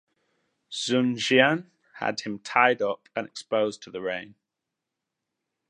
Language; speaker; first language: English; native; English